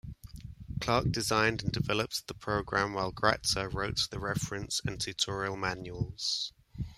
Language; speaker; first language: English; native; English